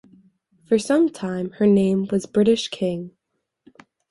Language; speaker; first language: English; native; English